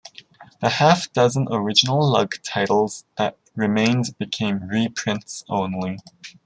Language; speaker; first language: English; native; English